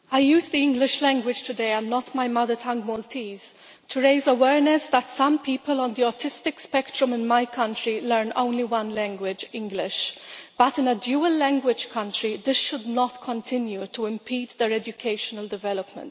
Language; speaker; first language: English; non-native, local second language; Maltese